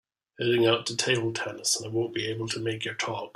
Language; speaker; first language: English; native; English